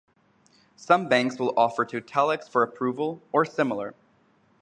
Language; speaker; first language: English; native; English